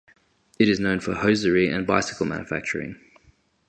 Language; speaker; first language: English; native; English